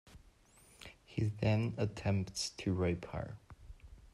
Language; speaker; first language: English; non-native, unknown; Chinese